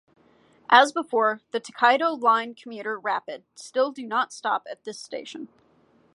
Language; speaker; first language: English; native; English